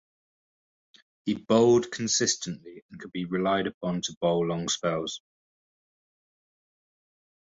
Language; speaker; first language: English; native; English